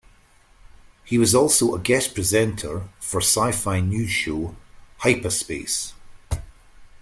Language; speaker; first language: English; native; English